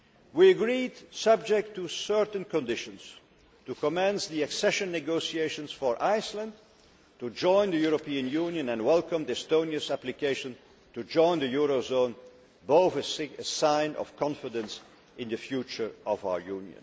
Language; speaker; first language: English; non-native, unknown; Dutch